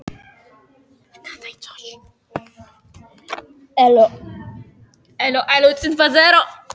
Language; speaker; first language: Icelandic; non-native, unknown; Polish